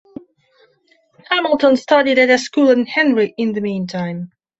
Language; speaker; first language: English; non-native, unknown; Belarusian